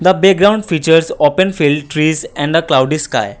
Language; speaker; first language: English; non-native, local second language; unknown